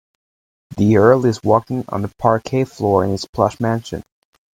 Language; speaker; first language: English; native; English